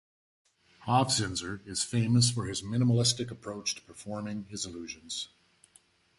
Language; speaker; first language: English; native; English